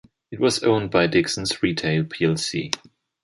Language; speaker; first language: English; non-native, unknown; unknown